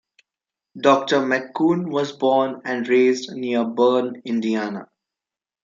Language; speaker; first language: English; non-native, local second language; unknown